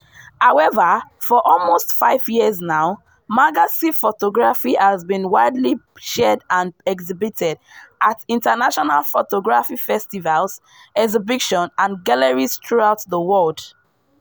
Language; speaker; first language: English; non-native, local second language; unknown